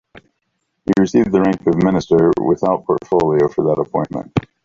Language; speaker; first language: English; native; English